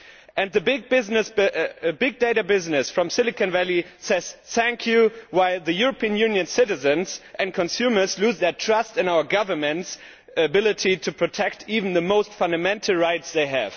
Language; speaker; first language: English; non-native, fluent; German